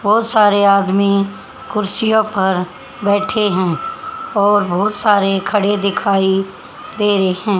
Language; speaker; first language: Hindi; native; Hindi